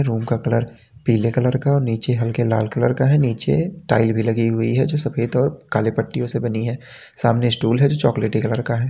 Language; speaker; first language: Hindi; native; Hindi